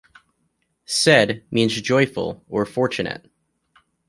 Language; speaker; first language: English; native; English